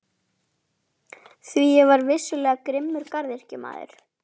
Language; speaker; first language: Icelandic; native; Icelandic